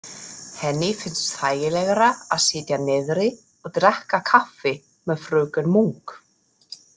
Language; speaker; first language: Icelandic; non-native, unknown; German